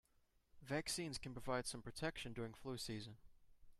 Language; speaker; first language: English; native; English